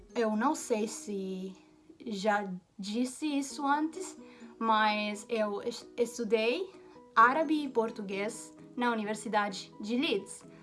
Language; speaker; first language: Portuguese; non-native, fluent; Romanian